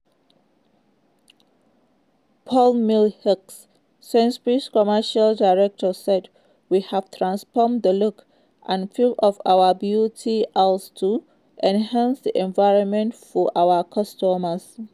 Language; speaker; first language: English; non-native, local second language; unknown